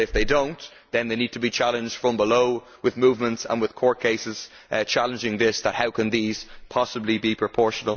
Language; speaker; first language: English; native; English